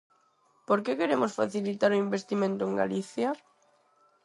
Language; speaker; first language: Galician; non-native, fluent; Spanish